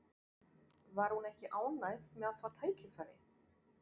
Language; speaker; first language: Icelandic; non-native, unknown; French